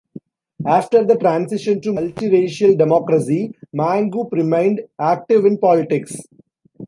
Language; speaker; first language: English; non-native, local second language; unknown